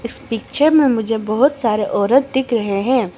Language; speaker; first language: Hindi; non-native, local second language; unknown